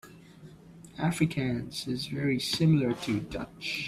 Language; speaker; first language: English; non-native, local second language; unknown